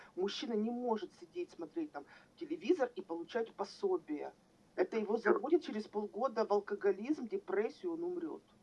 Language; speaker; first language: Russian; native; Russian